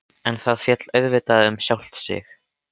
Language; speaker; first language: Icelandic; native; Icelandic